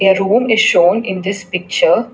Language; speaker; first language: English; non-native, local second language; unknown